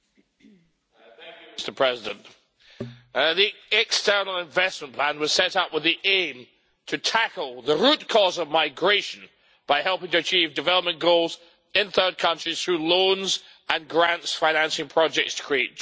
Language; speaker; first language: English; native; English